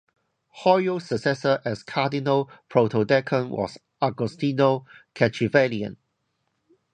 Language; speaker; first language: English; non-native, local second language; Cantonese